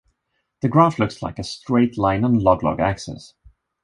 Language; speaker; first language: English; non-native, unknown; Swedish